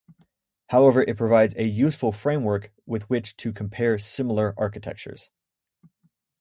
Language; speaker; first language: English; native; English